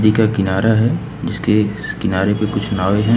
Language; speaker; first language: Hindi; native; Hindi